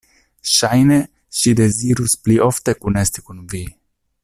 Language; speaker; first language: Esperanto; non-native, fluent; Italian